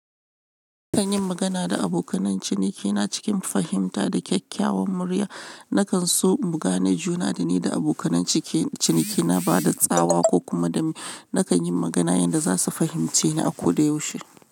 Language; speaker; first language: Hausa; non-native, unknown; Yoruba